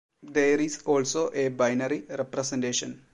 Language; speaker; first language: English; non-native, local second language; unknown